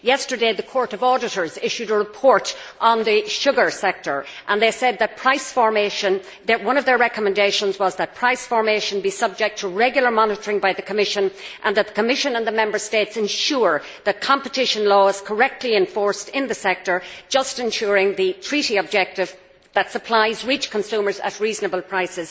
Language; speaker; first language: English; native; English